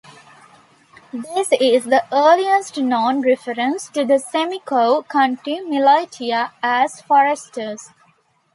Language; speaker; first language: English; non-native, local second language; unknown